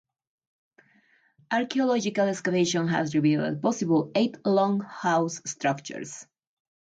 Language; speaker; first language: English; non-native, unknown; Spanish